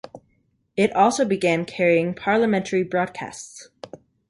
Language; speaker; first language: English; native; English